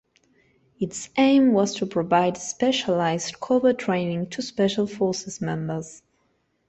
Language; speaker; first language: English; non-native, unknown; Spanish